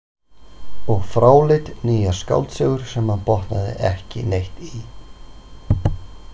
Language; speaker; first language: Icelandic; native; Icelandic